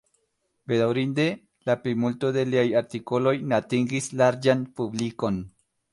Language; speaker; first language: Esperanto; non-native, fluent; Spanish